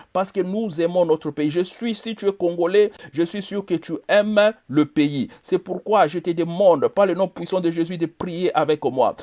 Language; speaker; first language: French; non-native, local second language; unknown